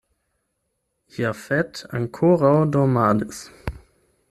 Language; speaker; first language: Esperanto; non-native, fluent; German